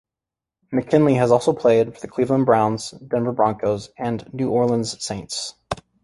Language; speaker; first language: English; native; English